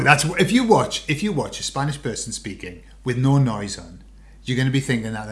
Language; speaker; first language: English; native; English